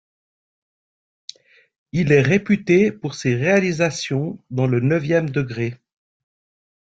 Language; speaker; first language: French; native; French